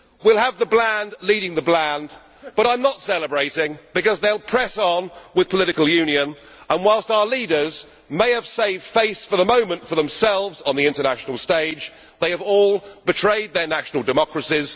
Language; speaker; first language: English; native; English